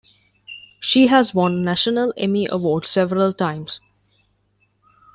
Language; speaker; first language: English; non-native, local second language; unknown